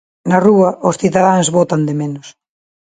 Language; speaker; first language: Galician; non-native, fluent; Spanish